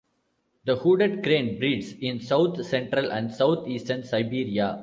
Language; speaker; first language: English; non-native, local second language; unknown